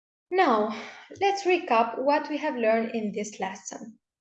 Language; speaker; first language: English; non-native, fluent; Italian